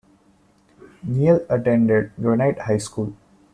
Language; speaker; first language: English; non-native, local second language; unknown